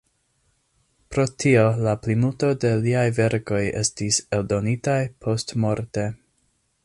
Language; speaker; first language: Esperanto; non-native, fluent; English